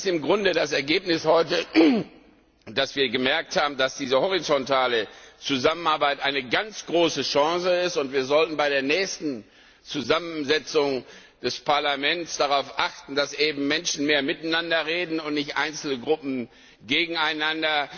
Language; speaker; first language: German; non-native, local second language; Luxembourgish